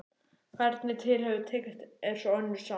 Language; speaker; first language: Icelandic; native; Icelandic